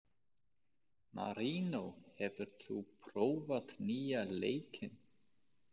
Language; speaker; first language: Icelandic; non-native, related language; Danish